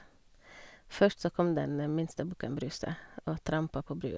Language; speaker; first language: Norwegian; non-native, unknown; Hungarian